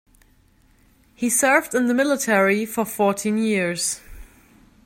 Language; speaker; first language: English; non-native, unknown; German